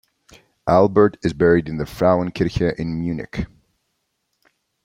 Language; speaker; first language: English; native; English